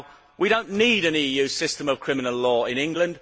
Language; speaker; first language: English; native; English